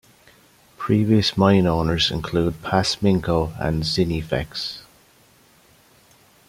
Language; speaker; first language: English; native; English